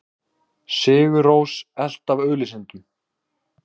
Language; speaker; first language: Icelandic; native; Icelandic